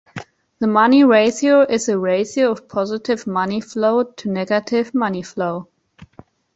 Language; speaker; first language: English; non-native, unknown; German